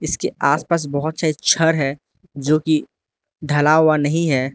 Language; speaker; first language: Hindi; non-native, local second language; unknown